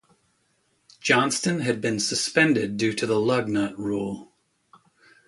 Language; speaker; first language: English; native; English